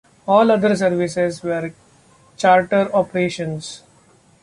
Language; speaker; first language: English; non-native, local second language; Marathi